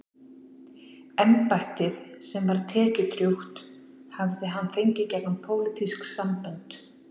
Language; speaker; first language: Icelandic; native; Icelandic